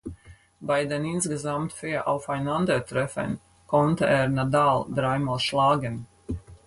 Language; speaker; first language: German; non-native, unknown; Latvian